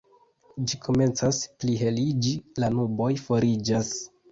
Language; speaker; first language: Esperanto; non-native, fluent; Kinyarwanda